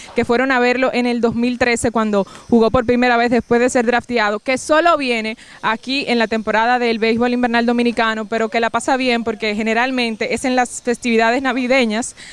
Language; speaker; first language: Spanish; native; Spanish